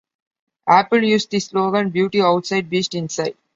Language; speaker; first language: English; non-native, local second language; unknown